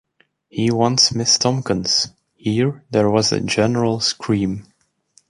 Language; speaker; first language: English; native; English